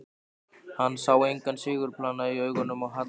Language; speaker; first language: Icelandic; native; Icelandic